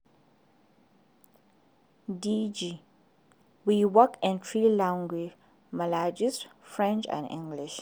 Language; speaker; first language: English; non-native, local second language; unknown